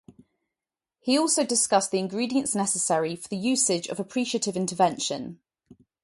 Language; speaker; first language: English; native; English